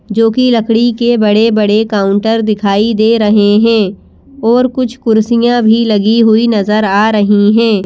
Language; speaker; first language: Hindi; native; Hindi